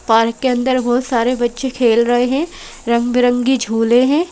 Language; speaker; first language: Hindi; native; Hindi